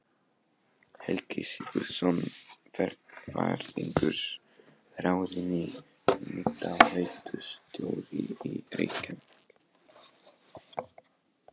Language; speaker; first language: Icelandic; non-native, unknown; Polish